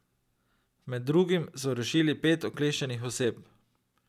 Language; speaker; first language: Slovenian; native; Slovenian